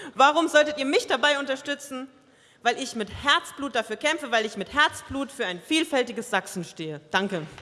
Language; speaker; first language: German; early bilingual, other home language; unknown